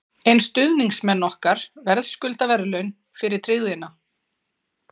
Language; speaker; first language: Icelandic; native; Icelandic